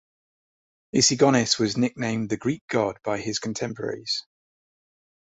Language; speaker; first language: English; native; English